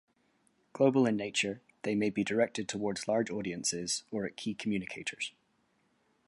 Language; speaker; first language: English; native; English